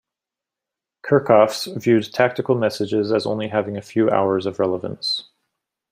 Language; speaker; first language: English; native; English